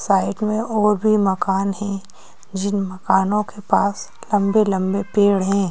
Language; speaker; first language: Hindi; native; Hindi